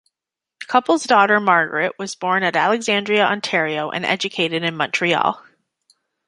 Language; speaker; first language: English; native; English